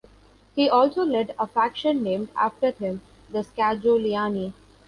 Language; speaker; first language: English; non-native, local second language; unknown